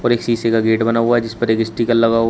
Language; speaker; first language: Hindi; native; Hindi